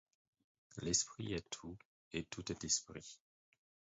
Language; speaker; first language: French; non-native, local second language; Haitian Creole